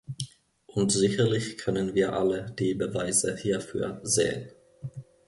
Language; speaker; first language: German; non-native, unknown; Finnish